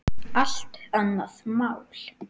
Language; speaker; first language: Icelandic; native; Icelandic